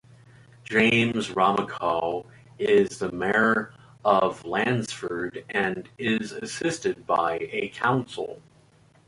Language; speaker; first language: English; native; English